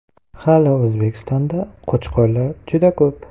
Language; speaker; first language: Uzbek; non-native, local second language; Kara-Kalpak